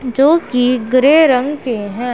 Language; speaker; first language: Hindi; non-native, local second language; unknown